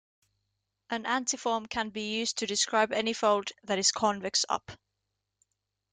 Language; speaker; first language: English; native; English